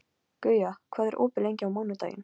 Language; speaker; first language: Icelandic; non-native, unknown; Polish